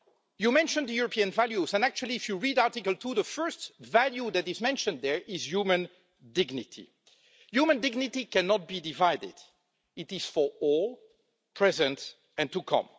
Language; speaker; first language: English; non-native, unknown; French